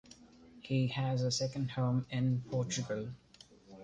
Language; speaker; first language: English; non-native, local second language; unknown